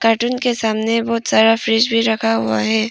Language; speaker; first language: Hindi; non-native, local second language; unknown